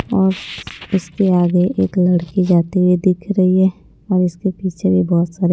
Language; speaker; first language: Hindi; non-native, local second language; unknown